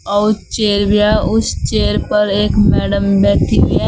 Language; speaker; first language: Hindi; native; Hindi